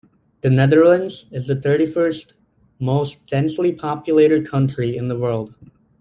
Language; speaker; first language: English; native; English